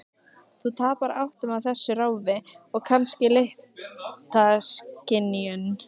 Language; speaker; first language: Icelandic; native; Icelandic